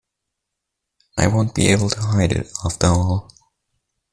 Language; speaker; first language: English; non-native, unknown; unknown